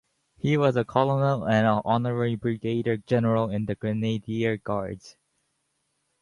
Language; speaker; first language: English; native; English